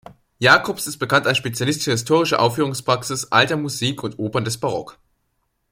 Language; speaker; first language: German; native; German